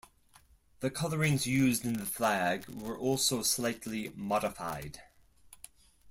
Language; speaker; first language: English; non-native, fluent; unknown